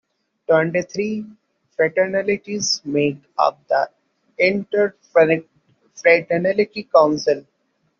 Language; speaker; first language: English; non-native, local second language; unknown